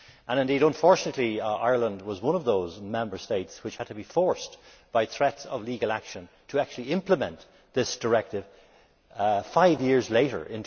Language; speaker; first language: English; native; English